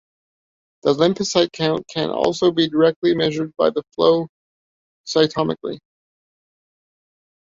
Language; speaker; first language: English; native; English